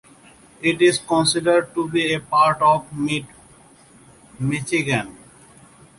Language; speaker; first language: English; native; English